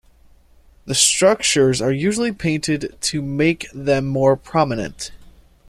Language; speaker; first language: English; native; English